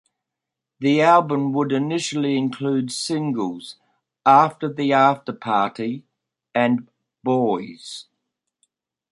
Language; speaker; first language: English; native; English